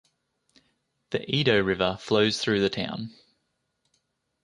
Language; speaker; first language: English; native; English